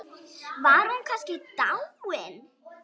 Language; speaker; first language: Icelandic; native; Icelandic